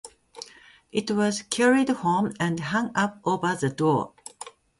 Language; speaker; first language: English; non-native, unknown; Japanese